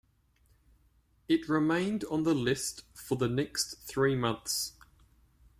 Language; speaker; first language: English; native; English